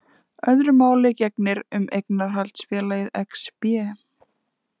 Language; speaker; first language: Icelandic; native; Icelandic